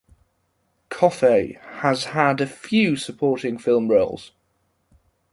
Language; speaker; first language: English; non-native, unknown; German